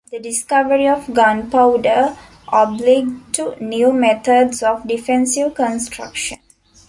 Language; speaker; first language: English; non-native, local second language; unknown